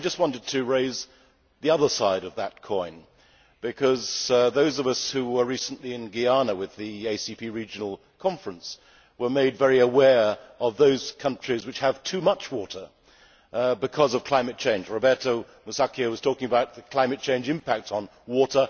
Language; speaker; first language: English; native; English